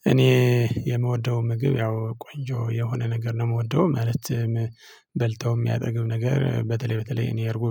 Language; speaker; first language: Amharic; non-native, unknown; Tigrinya